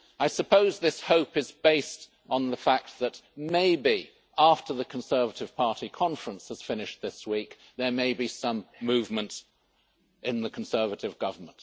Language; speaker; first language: English; native; English